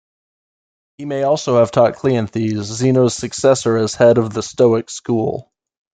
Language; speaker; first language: English; native; English